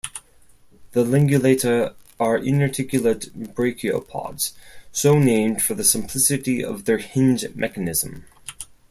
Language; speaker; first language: English; non-native, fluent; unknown